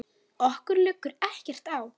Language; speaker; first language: Icelandic; native; Icelandic